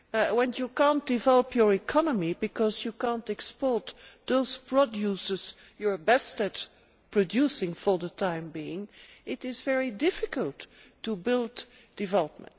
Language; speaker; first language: English; non-native, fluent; Dutch